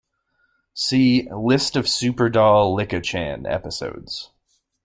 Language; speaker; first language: English; native; English